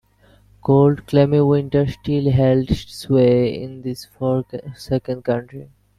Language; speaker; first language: English; non-native, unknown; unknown